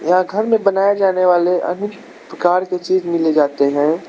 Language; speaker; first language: Hindi; non-native, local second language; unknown